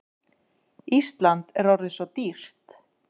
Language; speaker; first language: Icelandic; native; Icelandic